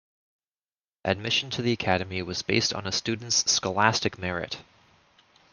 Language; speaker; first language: English; native; English